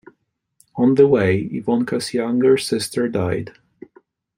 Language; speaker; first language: English; non-native, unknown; Polish